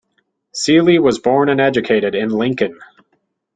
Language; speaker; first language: English; native; English